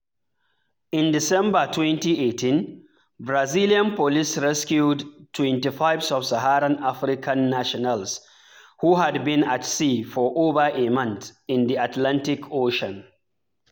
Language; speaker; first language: English; non-native, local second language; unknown